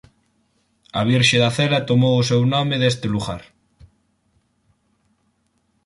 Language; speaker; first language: Galician; native; Galician